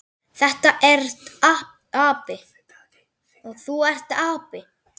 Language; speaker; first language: Icelandic; native; Icelandic